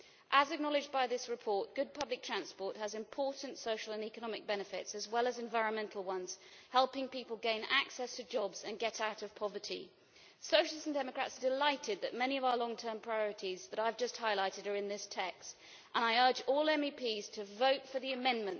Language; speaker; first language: English; native; English